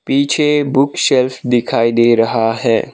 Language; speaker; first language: Hindi; non-native, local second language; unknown